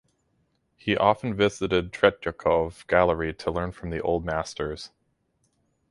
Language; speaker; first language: English; native; English